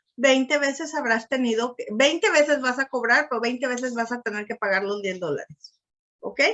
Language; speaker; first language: Spanish; native; Spanish